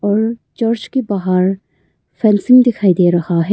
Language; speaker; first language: Hindi; early bilingual, other home language; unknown